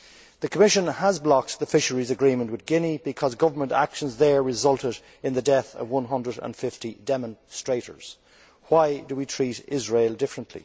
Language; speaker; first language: English; native; English